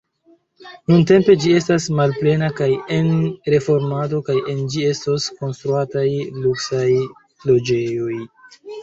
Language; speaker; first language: Esperanto; non-native, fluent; Chinese